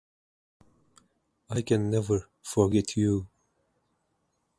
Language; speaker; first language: English; non-native, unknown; Turkish